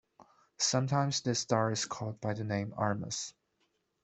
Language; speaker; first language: English; non-native, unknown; Chinese